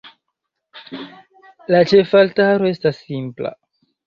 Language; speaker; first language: Esperanto; non-native, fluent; Chinese